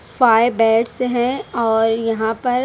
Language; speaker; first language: Hindi; non-native, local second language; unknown